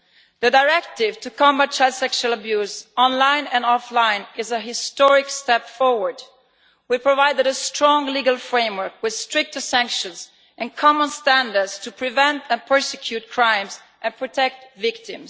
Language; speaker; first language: English; non-native, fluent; Italian